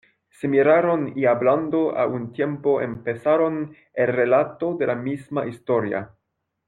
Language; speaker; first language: Spanish; non-native, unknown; French